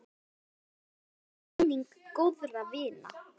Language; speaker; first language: Icelandic; native; Icelandic